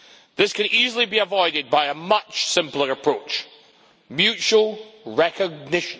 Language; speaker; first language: English; native; English